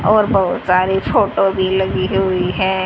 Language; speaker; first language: Hindi; native; Hindi